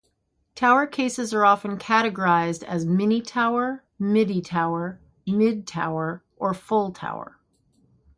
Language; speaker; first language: English; native; English